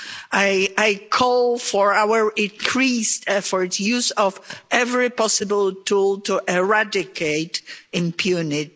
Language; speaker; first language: English; non-native, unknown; Polish